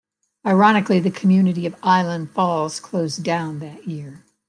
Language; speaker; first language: English; native; English